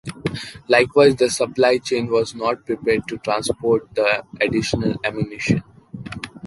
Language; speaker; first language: English; non-native, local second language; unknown